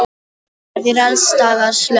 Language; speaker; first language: Icelandic; non-native, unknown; Polish